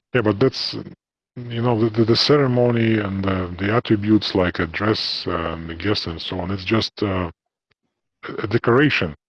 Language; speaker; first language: English; non-native, fluent; Russian